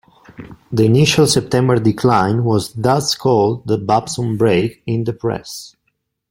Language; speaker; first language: English; non-native, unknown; Italian